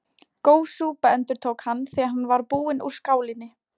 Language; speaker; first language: Icelandic; non-native, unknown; Polish